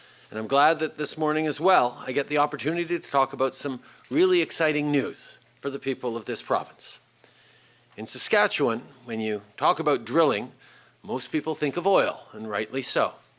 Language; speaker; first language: English; native; English